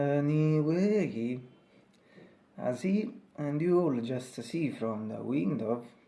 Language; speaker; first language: English; non-native, fluent; Italian